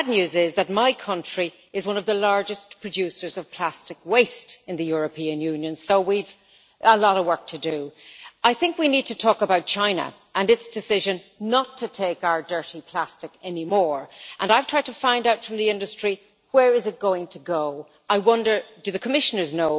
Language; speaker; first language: English; native; English